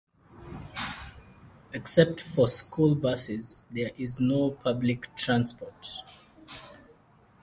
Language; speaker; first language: English; non-native, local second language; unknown